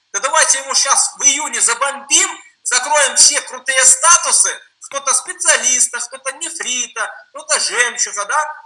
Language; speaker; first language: Russian; non-native, related language; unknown